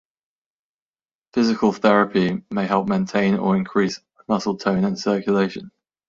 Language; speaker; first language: English; native; English